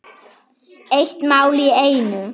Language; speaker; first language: Icelandic; non-native, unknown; German